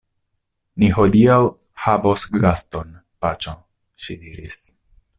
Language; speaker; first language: Esperanto; non-native, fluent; Italian